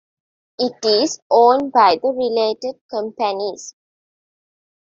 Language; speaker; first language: English; non-native, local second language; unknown